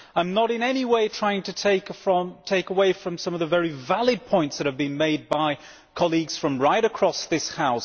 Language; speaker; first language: English; native; English